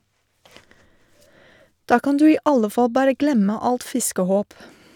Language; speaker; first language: Norwegian; non-native, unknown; English